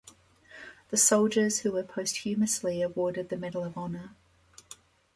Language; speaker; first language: English; native; English